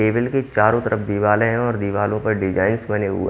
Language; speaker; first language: Hindi; native; Hindi